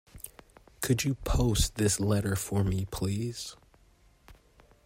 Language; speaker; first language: English; native; English